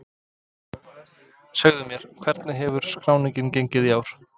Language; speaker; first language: Icelandic; non-native, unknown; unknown